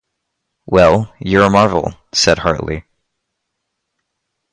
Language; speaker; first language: English; native; English